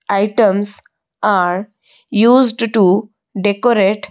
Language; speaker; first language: English; non-native, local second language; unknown